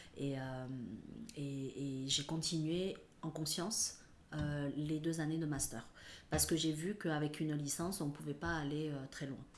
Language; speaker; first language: French; early bilingual, other home language; Chinese